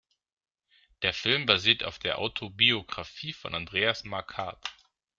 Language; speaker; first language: German; non-native, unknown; Greek